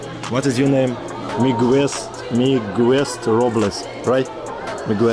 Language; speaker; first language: English; non-native, fluent; Russian